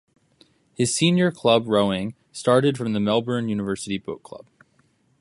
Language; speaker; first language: English; native; English